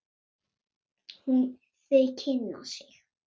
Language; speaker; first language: Icelandic; non-native, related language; Swedish